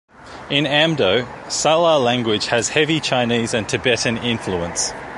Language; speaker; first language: English; native; English